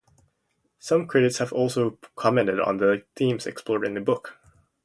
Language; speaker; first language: English; native; English